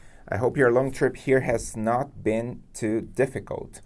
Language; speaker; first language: English; non-native, fluent; Portuguese